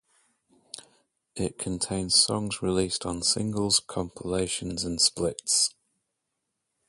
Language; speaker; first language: English; native; English